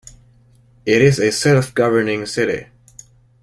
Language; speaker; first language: English; non-native, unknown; Swedish